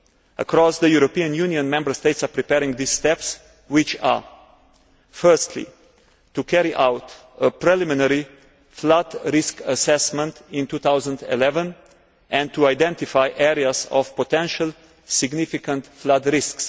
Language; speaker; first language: English; non-native, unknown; Slovenian